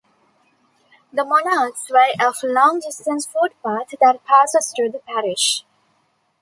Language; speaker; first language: English; non-native, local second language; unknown